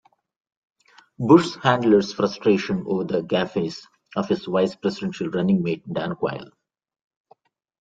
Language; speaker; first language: English; non-native, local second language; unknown